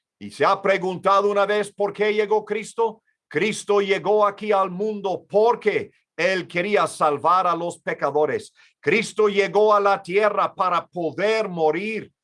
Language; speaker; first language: Spanish; non-native, fluent; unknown